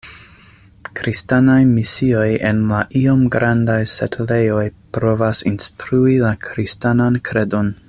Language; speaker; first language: Esperanto; non-native, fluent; English